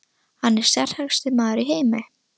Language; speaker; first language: Icelandic; non-native, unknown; Russian